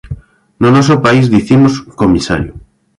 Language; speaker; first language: Galician; native; Galician